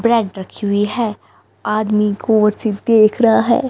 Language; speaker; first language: Hindi; native; Hindi